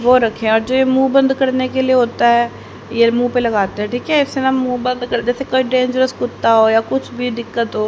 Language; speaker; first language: Hindi; native; Hindi